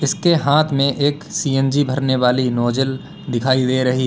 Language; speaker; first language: Hindi; native; Hindi